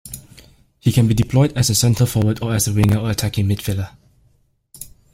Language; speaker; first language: English; native; English